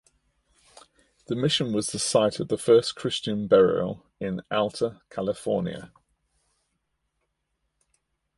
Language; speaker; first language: English; native; English